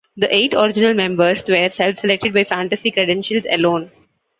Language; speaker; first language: English; non-native, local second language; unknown